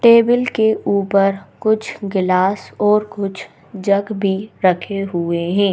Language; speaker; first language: Hindi; native; Hindi